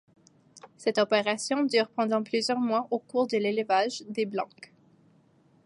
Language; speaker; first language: French; native; French